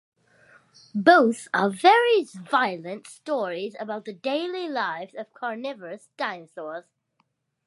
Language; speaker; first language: English; native; English